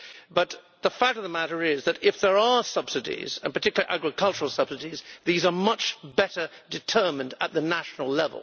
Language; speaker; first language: English; native; English